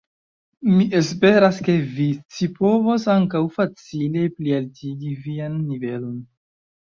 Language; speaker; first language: Esperanto; non-native, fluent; Chinese